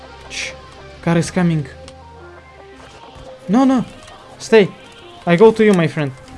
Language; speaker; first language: English; non-native, learner; Russian